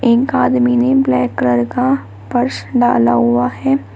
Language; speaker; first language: Hindi; native; Hindi